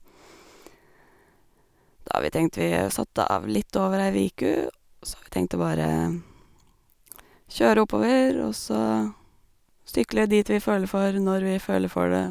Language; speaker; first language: Norwegian; native; Norwegian